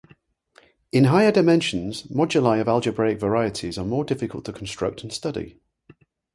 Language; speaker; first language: English; native; English